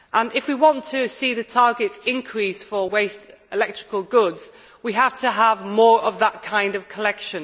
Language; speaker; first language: English; native; English